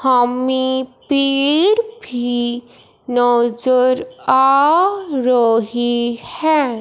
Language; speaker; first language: Hindi; non-native, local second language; Punjabi